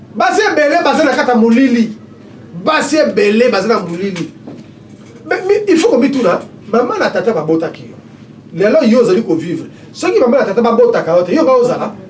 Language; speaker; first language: Lingala; native; Lingala